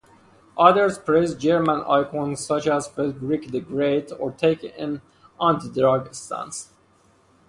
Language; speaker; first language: English; non-native, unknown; Persian